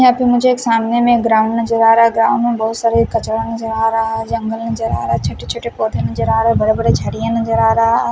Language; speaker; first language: Hindi; non-native, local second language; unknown